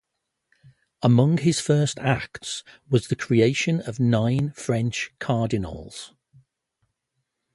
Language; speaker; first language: English; native; English